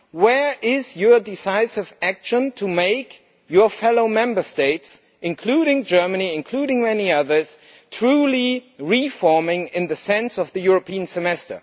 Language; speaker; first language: English; non-native, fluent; German